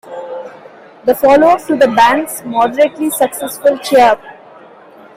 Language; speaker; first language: English; non-native, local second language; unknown